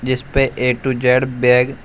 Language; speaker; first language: Hindi; native; Hindi